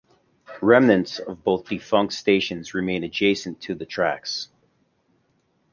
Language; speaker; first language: English; native; English